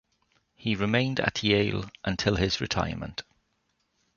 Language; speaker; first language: English; native; English